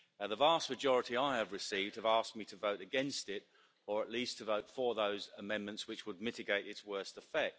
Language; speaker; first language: English; native; English